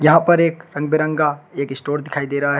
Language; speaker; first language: Hindi; native; Hindi